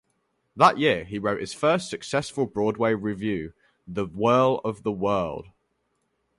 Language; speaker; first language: English; native; English